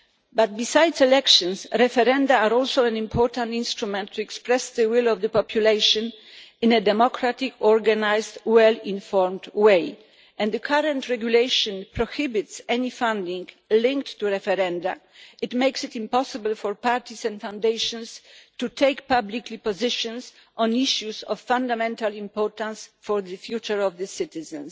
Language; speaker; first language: English; non-native, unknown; Polish